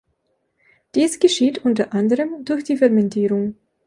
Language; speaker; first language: German; non-native, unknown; Belarusian